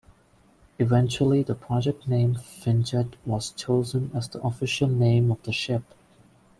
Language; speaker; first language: English; non-native, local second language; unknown